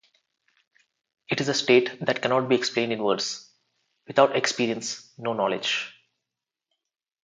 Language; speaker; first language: English; non-native, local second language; Telugu